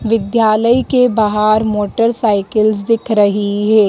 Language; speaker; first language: Hindi; native; Hindi